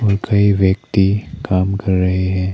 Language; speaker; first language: Hindi; non-native, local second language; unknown